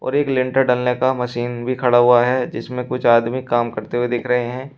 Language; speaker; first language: Hindi; native; Hindi